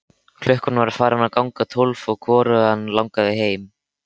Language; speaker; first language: Icelandic; native; Icelandic